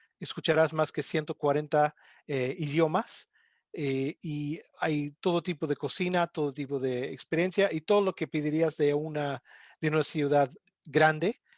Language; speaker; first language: Spanish; non-native, fluent; English